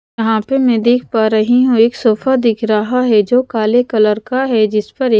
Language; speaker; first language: Hindi; non-native, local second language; Punjabi